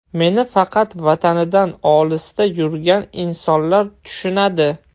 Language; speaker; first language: Uzbek; non-native, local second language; Russian